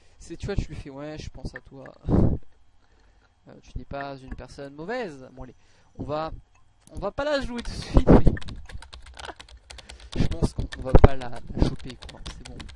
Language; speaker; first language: French; native; French